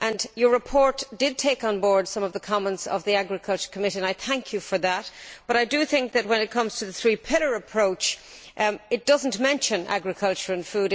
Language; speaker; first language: English; native; English